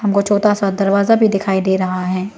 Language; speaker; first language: Hindi; non-native, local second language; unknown